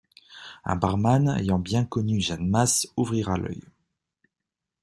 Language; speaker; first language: French; native; French